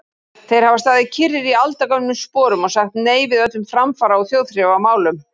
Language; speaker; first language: Icelandic; native; Icelandic